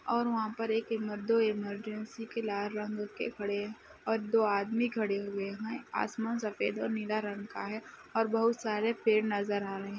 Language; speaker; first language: Hindi; native; Hindi